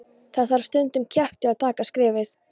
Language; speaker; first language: Icelandic; non-native, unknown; Polish